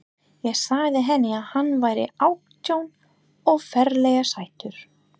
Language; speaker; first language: Icelandic; non-native, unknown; English